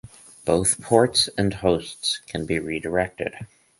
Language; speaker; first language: English; native; English